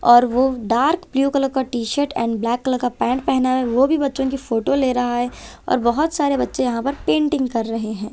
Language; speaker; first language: Hindi; non-native, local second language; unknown